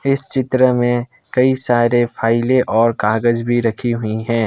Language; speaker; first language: Hindi; non-native, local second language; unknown